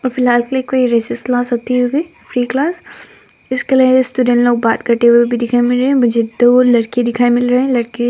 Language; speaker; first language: Hindi; non-native, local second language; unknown